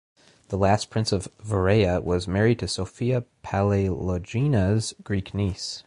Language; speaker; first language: English; native; English